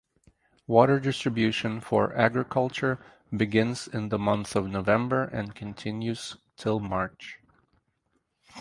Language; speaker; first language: English; native; English